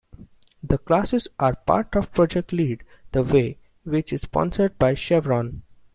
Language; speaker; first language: English; non-native, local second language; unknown